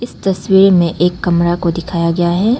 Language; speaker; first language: Hindi; non-native, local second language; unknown